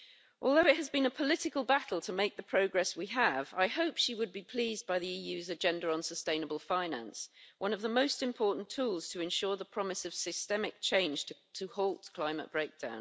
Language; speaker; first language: English; native; English